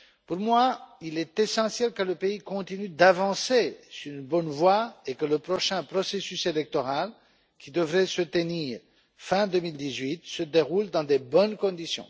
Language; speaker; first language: French; non-native, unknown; Romanian